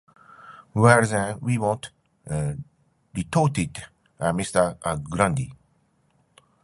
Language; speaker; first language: English; non-native, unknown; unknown